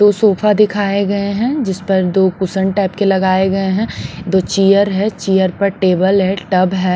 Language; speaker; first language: Hindi; non-native, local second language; Punjabi